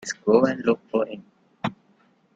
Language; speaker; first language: English; non-native, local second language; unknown